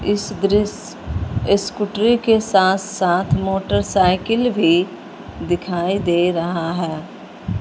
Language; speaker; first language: Hindi; non-native, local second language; Punjabi